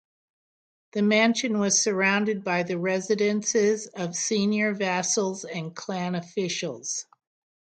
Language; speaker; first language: English; native; English